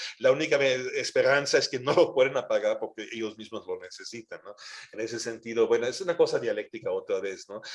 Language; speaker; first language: Spanish; non-native, fluent; German